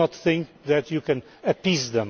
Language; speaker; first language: English; non-native, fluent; Polish